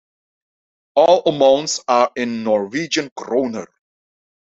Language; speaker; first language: English; non-native, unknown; Dutch